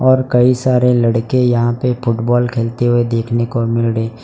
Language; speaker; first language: Hindi; non-native, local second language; Gujarati